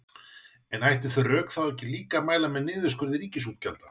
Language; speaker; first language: Icelandic; native; Icelandic